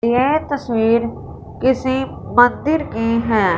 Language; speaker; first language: Hindi; non-native, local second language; Punjabi